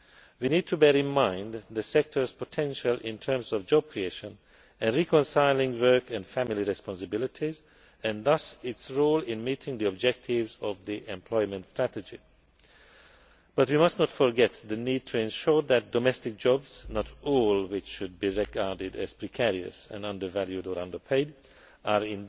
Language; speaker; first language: English; non-native, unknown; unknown